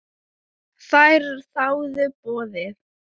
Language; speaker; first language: Icelandic; non-native, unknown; Thai